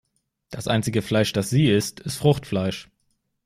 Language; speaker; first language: German; native; German